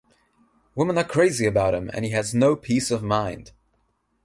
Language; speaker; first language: English; non-native, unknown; Nepali